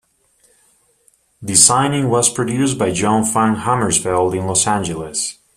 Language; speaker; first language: English; native; English